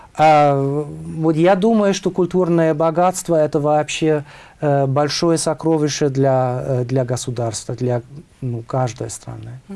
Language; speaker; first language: Russian; non-native, fluent; German